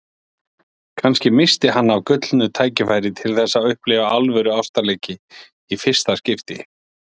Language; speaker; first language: Icelandic; native; Icelandic